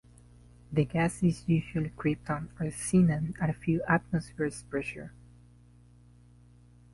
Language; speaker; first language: English; non-native, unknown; Spanish